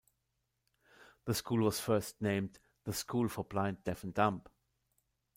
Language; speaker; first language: English; non-native, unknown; German